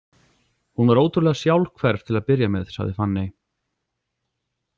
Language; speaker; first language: Icelandic; native; Icelandic